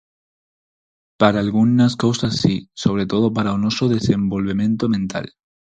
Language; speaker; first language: Galician; non-native, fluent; Spanish